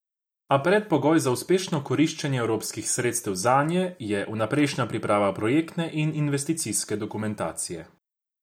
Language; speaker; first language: Slovenian; non-native, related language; Croatian